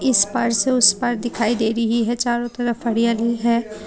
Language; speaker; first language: Hindi; non-native, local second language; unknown